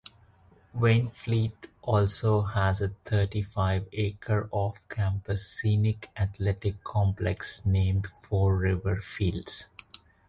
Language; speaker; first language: English; non-native, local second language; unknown